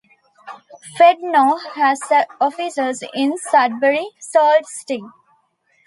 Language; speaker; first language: English; non-native, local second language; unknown